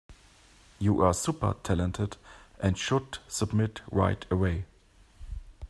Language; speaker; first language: English; native; English